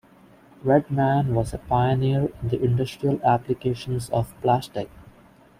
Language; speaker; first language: English; non-native, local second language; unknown